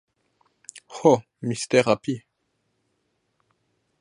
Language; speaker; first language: Esperanto; non-native, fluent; French